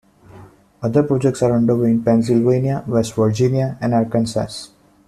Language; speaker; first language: English; non-native, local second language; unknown